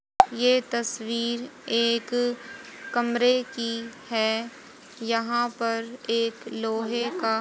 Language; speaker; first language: Hindi; native; Hindi